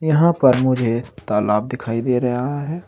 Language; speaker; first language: Hindi; native; Hindi